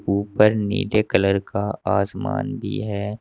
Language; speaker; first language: Hindi; native; Hindi